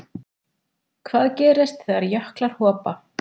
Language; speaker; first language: Icelandic; native; Icelandic